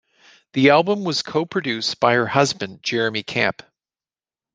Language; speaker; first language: English; native; English